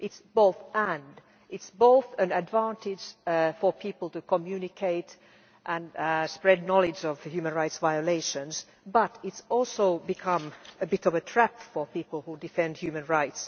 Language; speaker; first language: English; non-native, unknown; Finnish